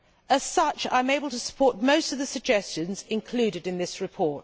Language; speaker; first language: English; native; English